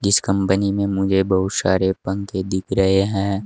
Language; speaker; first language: Hindi; native; Hindi